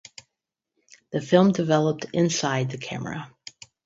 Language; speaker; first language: English; native; English